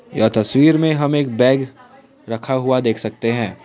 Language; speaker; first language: Hindi; non-native, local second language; Assamese